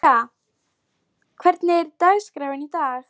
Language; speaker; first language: Icelandic; non-native, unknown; Polish